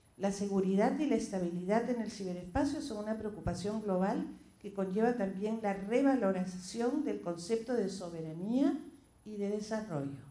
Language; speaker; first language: Spanish; native; Spanish